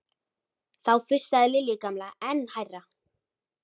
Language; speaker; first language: Icelandic; native; Icelandic